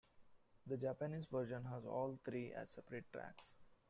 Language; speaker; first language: English; non-native, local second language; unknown